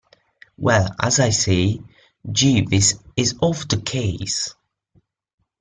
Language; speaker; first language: English; non-native, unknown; Italian